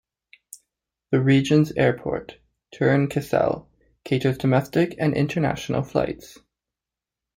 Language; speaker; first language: English; native; English